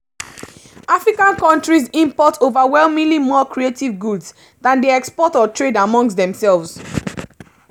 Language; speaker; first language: English; non-native, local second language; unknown